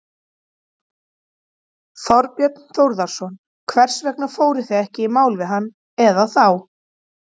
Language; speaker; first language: Icelandic; native; Icelandic